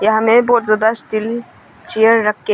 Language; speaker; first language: Hindi; non-native, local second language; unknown